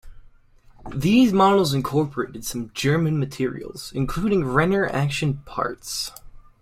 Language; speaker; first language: English; native; English